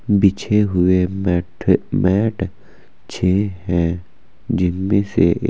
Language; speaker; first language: Hindi; native; Hindi